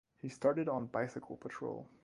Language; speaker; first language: English; non-native, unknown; French